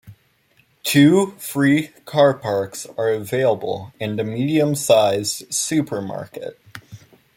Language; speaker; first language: English; native; English